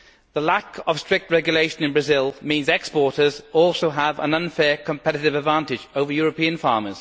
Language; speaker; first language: English; native; English